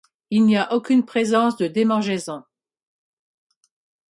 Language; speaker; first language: French; non-native, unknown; English